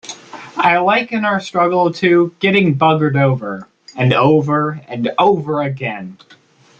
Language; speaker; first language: English; native; English